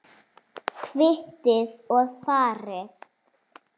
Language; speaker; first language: Icelandic; native; Icelandic